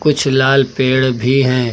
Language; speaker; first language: Hindi; native; Hindi